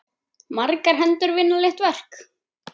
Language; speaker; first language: Icelandic; native; Icelandic